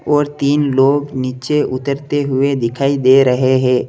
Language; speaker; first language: Hindi; native; Hindi